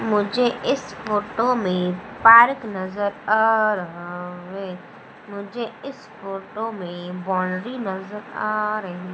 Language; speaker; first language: Hindi; native; Hindi